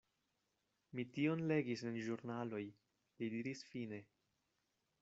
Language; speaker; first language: Esperanto; non-native, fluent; Spanish